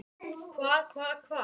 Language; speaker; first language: Icelandic; native; Icelandic